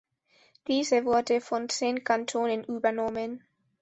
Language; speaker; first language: German; non-native, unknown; Spanish